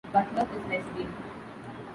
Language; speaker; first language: English; non-native, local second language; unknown